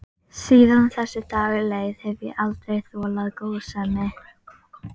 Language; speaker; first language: Icelandic; native; Icelandic